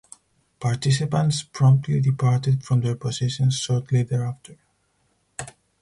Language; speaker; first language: English; non-native, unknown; Spanish